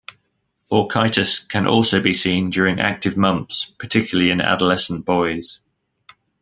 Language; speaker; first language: English; native; English